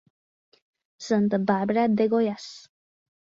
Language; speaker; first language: Portuguese; non-native, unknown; English